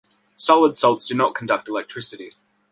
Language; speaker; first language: English; native; English